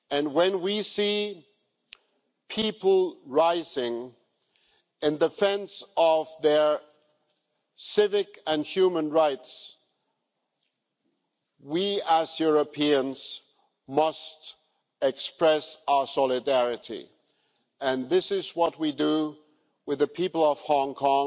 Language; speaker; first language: English; non-native, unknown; German